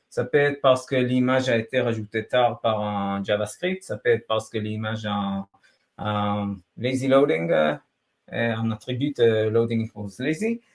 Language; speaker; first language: French; non-native, fluent; Hebrew